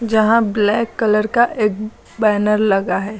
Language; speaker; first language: Hindi; native; Hindi